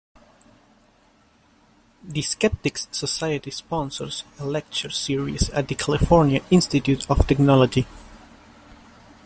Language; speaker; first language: English; native; English